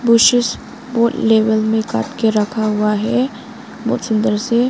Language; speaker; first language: Hindi; non-native, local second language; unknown